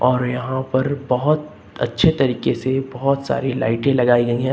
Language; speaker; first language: Hindi; native; Hindi